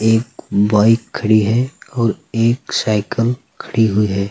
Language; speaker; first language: Hindi; native; Hindi